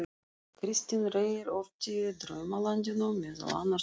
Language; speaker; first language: Icelandic; non-native, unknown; Russian